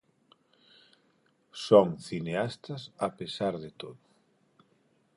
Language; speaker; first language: Galician; non-native, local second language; Spanish